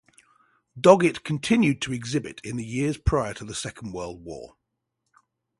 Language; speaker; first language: English; native; English